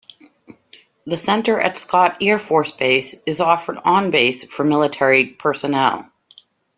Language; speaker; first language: English; native; English